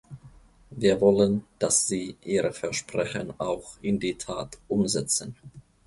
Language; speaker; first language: German; non-native, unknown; Finnish